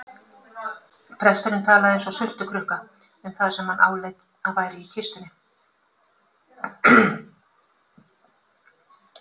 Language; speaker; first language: Icelandic; native; Icelandic